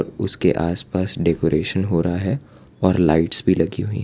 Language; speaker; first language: Hindi; non-native, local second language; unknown